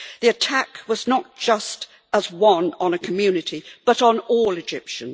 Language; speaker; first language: English; native; English